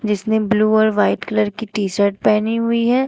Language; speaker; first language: Hindi; native; Hindi